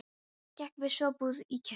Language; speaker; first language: Icelandic; non-native, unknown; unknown